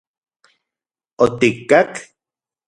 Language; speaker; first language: Central Puebla Nahuatl; non-native, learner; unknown